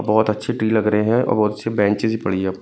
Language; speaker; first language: Hindi; non-native, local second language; Punjabi